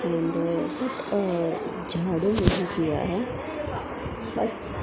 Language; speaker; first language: Hindi; non-native, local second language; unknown